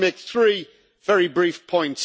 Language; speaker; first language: English; native; English